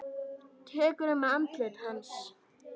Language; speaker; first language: Icelandic; native; Icelandic